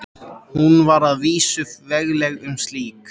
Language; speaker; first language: Icelandic; native; Icelandic